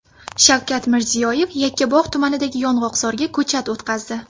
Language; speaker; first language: Uzbek; native; Uzbek